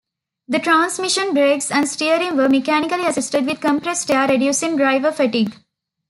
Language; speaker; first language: English; non-native, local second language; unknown